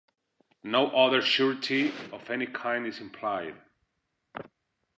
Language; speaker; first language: English; non-native, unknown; Spanish